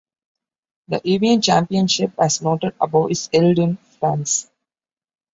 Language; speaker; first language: English; non-native, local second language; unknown